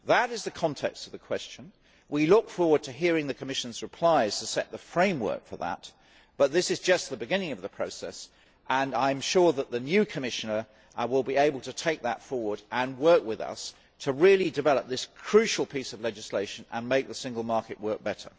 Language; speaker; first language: English; native; English